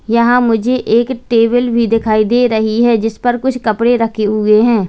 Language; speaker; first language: Hindi; native; Hindi